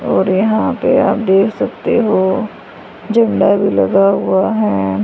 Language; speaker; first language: Hindi; native; Hindi